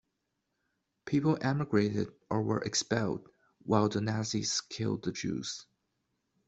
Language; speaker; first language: English; non-native, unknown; Chinese